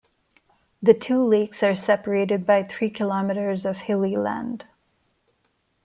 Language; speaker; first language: English; non-native, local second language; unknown